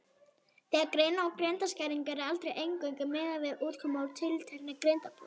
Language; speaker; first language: Icelandic; native; Icelandic